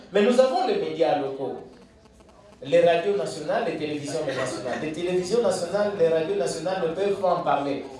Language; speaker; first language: French; non-native, local second language; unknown